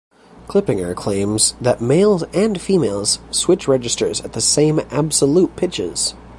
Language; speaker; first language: English; native; English